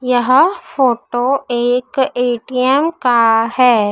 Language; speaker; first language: Hindi; native; Hindi